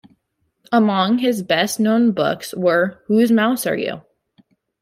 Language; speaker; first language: English; native; English